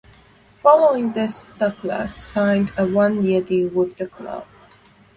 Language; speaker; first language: English; non-native, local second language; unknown